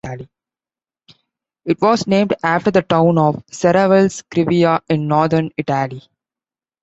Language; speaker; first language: English; non-native, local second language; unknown